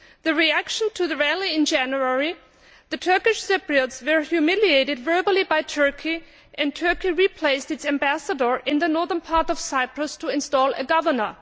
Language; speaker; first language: English; non-native, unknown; Greek